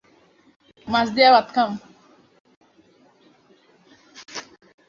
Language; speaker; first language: English; non-native, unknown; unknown